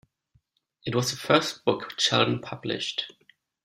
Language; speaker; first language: English; non-native, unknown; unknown